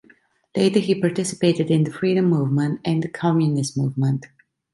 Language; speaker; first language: English; non-native, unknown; Italian